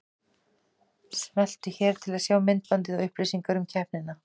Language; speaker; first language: Icelandic; native; Icelandic